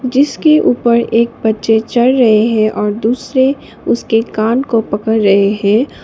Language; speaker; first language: Hindi; non-native, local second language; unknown